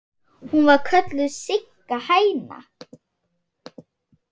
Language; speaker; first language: Icelandic; non-native, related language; Swedish